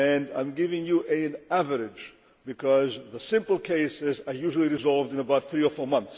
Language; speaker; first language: English; non-native, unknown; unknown